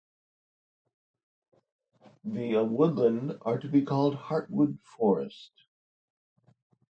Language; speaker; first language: English; native; English